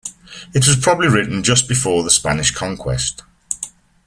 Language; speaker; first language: English; native; English